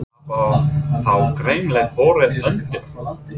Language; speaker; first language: Icelandic; non-native, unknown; English